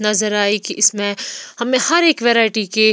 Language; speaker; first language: Hindi; non-native, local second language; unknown